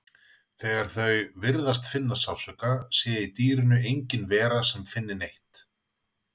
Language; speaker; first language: Icelandic; native; Icelandic